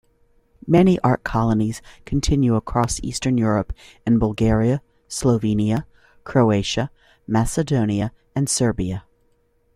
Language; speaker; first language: English; native; English